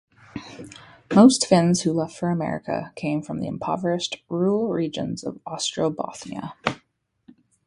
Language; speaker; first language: English; native; English